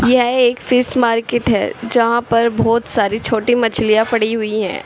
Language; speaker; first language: Hindi; native; Hindi